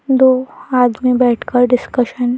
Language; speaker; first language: Hindi; native; Hindi